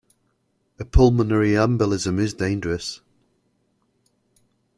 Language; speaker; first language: English; native; English